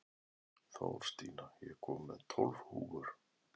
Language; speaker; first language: Icelandic; native; Icelandic